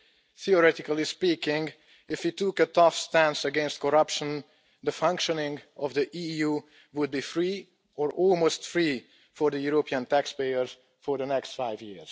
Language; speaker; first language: English; non-native, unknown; Hungarian